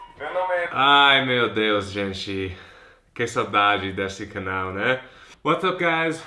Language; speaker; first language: Portuguese; non-native, fluent; English